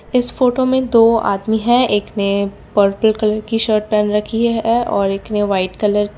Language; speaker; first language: Hindi; non-native, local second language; Gujarati